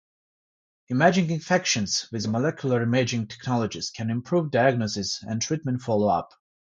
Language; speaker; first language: English; non-native, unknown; Georgian